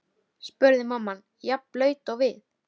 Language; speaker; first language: Icelandic; native; Icelandic